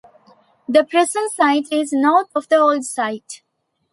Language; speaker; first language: English; non-native, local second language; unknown